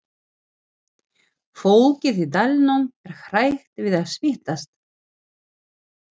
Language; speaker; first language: Icelandic; non-native, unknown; Ukrainian